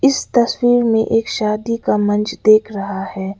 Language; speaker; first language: Hindi; non-native, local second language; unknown